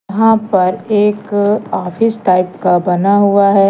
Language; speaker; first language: Hindi; native; Hindi